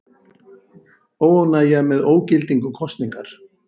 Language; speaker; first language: Icelandic; native; Icelandic